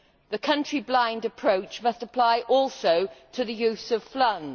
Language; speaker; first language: English; native; English